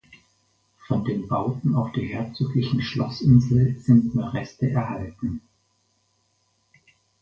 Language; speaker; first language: German; native; German